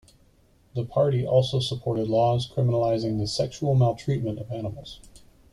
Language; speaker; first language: English; native; English